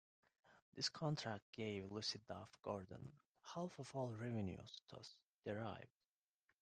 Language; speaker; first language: English; non-native, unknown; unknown